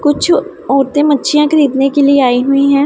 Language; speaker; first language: Hindi; non-native, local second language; Punjabi